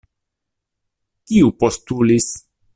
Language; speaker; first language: Esperanto; non-native, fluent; Italian